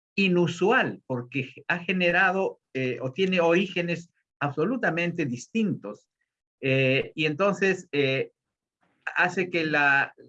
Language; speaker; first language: Spanish; native; Spanish